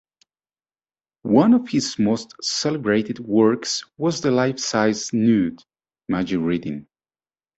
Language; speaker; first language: English; native; English